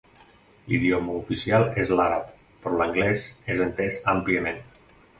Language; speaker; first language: Catalan; native; Catalan